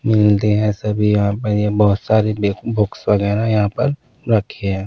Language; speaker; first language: Hindi; non-native, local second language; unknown